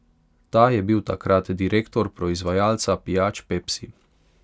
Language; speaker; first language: Slovenian; non-native, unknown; Hungarian